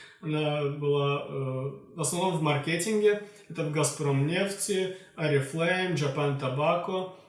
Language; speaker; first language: Russian; non-native, local second language; Azerbaijani